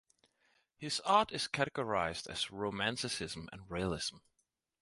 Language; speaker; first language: English; non-native, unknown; Danish